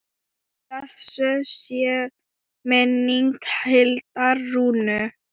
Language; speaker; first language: Icelandic; non-native, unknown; Thai